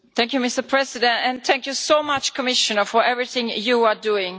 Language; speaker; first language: English; non-native, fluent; Italian